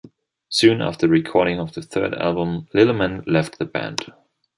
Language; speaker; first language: English; non-native, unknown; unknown